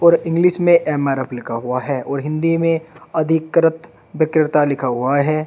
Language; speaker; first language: Hindi; native; Hindi